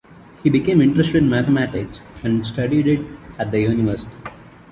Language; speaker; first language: English; non-native, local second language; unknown